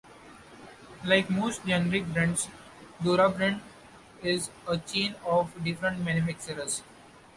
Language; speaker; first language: English; non-native, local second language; Marathi